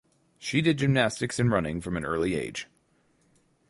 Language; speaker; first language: English; native; English